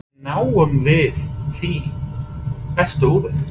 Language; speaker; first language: Icelandic; non-native, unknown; English